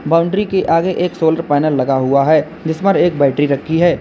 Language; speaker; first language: Hindi; native; Hindi